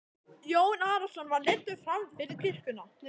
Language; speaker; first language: Icelandic; native; Icelandic